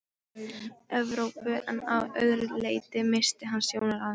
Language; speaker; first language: Icelandic; non-native, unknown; Polish